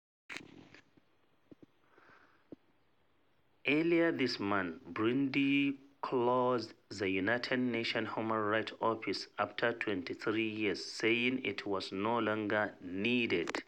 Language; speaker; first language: English; non-native, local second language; Hausa